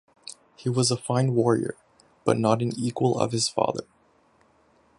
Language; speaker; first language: English; native; English